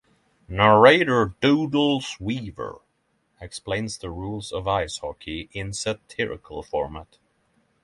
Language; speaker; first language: English; non-native, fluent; Norwegian